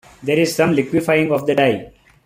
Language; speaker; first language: English; non-native, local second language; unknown